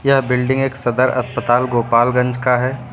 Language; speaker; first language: Hindi; native; Hindi